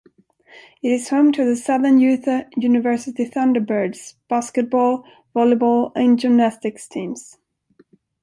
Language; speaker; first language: English; non-native, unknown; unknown